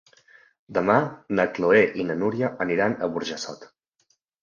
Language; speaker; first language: Catalan; native; Catalan